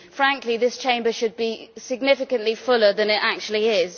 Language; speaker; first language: English; native; English